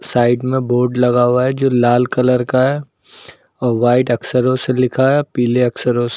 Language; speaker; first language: Hindi; native; Hindi